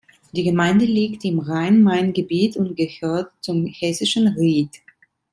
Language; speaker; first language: German; non-native, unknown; Italian